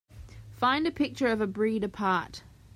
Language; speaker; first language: English; native; English